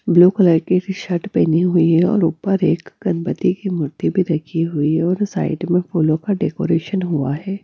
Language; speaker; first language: Hindi; non-native, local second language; Punjabi